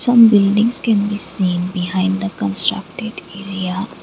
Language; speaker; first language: English; non-native, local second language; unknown